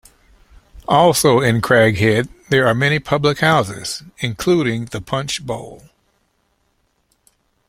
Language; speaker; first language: English; native; English